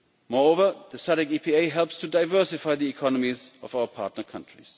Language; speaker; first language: English; non-native, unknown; German